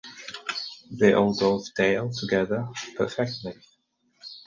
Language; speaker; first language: English; non-native, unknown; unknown